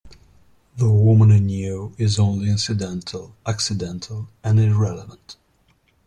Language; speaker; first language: English; non-native, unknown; Italian